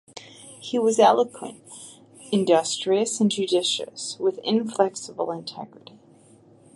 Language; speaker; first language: English; native; English